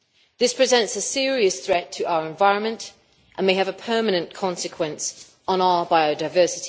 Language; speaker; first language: English; native; English